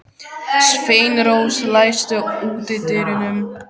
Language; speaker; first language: Icelandic; native; Icelandic